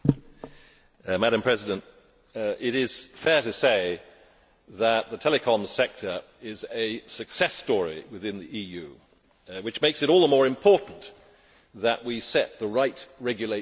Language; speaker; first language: English; native; English